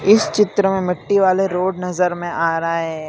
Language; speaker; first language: Hindi; non-native, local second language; Gujarati